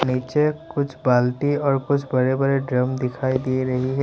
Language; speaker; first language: Hindi; non-native, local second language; Assamese